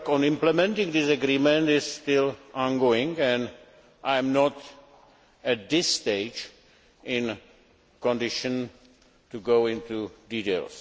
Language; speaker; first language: English; non-native, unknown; Czech